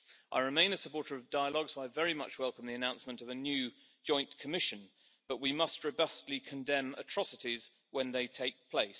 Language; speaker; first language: English; native; English